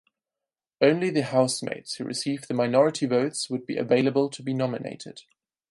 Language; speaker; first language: English; non-native, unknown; German